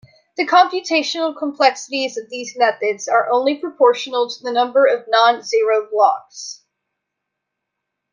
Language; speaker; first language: English; native; English